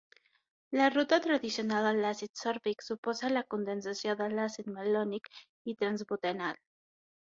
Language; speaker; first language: Catalan; non-native, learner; Spanish